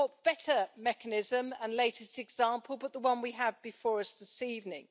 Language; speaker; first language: English; native; English